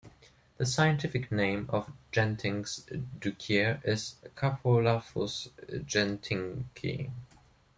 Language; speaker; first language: English; non-native, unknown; German